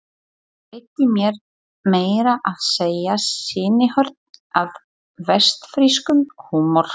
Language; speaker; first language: Icelandic; non-native, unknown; Polish